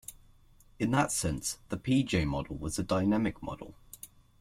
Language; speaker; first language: English; native; English